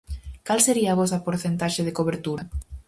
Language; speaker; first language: Galician; native; Galician